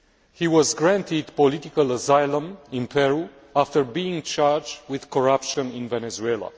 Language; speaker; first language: English; non-native, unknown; Romanian